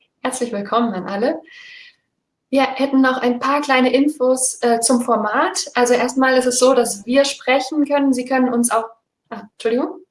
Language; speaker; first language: German; native; German